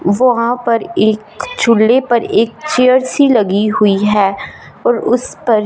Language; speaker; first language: Hindi; non-native, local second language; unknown